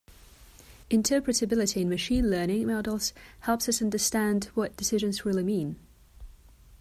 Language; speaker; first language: English; non-native, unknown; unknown